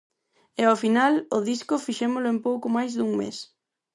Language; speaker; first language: Galician; non-native, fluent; Spanish